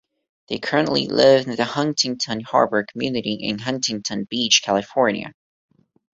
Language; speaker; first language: English; non-native, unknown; Portuguese